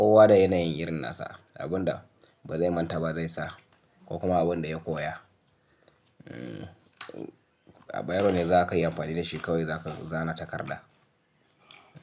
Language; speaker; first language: Hausa; native; Hausa